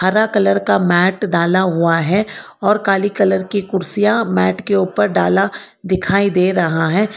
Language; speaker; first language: Hindi; non-native, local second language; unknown